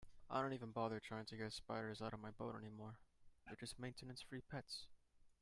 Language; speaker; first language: English; native; English